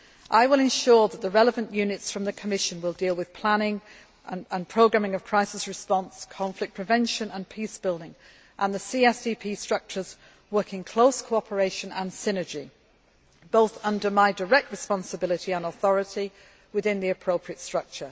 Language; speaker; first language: English; native; English